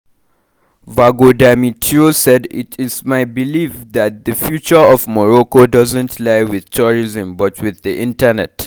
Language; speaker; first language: English; non-native, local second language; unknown